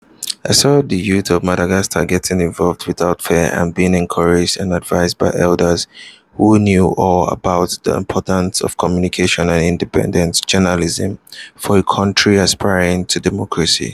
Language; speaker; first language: English; non-native, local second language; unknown